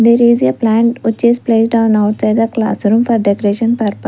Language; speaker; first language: English; non-native, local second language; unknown